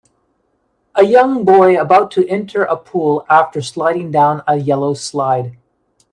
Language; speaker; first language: English; native; English